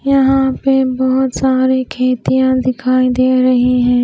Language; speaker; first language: Hindi; native; Hindi